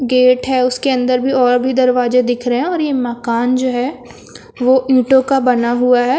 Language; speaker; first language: Hindi; native; Hindi